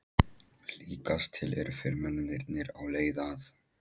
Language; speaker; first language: Icelandic; non-native, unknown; Polish